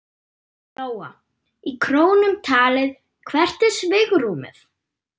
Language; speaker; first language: Icelandic; non-native, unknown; German